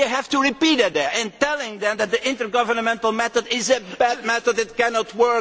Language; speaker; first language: English; non-native, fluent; Dutch